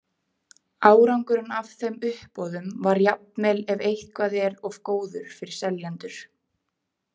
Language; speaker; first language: Icelandic; native; Icelandic